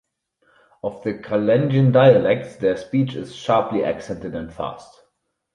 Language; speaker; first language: English; non-native, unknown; German